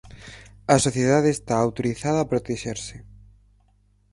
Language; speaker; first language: Galician; native; Galician